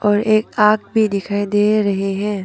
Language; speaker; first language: Hindi; non-native, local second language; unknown